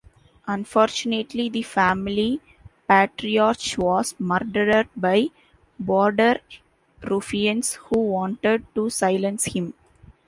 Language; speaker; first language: English; non-native, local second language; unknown